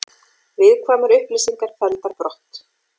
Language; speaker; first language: Icelandic; native; Icelandic